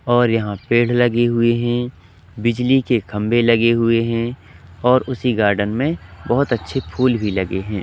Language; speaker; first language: Hindi; native; Hindi